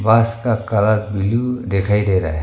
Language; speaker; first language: Hindi; non-native, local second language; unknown